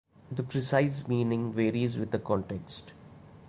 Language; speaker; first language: English; non-native, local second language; Malayalam